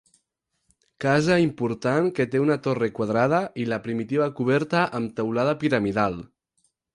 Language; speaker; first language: Catalan; non-native, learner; Spanish